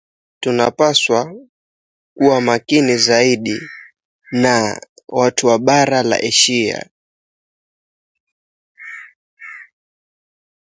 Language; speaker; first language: English; native; English